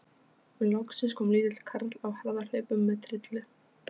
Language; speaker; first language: Icelandic; non-native, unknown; Polish